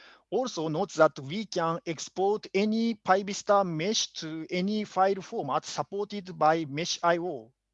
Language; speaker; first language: English; non-native, fluent; Japanese